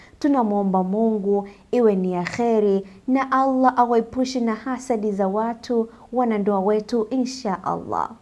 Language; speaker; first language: Swahili; native; Swahili